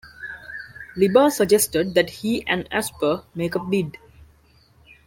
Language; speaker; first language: English; non-native, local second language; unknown